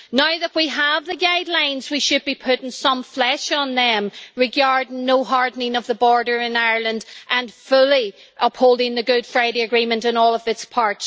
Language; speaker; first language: English; native; English